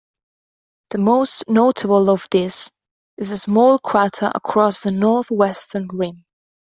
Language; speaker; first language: English; non-native, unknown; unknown